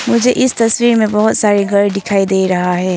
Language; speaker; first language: Hindi; non-native, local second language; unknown